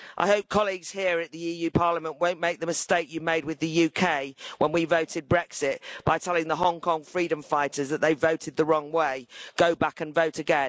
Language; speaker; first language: English; native; English